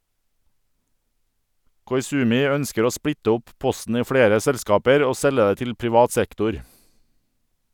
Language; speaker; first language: Norwegian; native; Norwegian